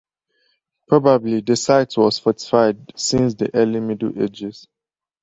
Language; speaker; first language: English; native; English